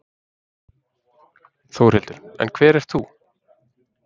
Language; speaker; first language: Icelandic; native; Icelandic